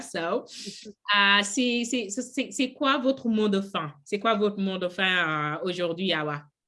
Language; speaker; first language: French; non-native, local second language; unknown